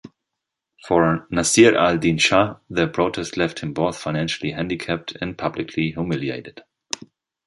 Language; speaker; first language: English; non-native, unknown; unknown